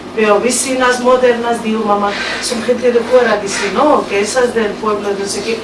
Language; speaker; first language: Spanish; non-native, fluent; Arabic